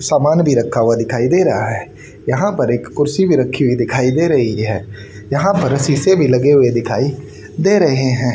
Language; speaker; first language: Hindi; native; Hindi